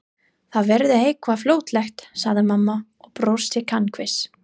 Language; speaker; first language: Icelandic; non-native, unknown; English